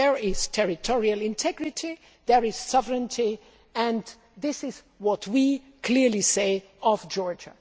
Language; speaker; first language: English; non-native, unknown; German